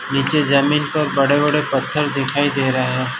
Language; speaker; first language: Hindi; non-native, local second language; Gujarati